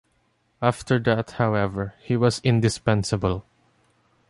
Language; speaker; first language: English; non-native, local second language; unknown